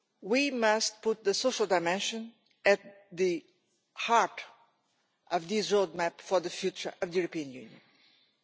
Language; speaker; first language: English; non-native, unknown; Portuguese